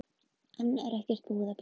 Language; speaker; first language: Icelandic; native; Icelandic